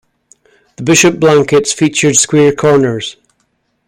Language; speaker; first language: English; native; English